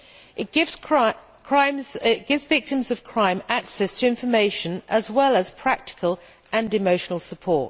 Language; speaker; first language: English; native; English